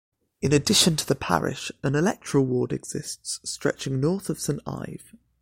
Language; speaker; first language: English; native; English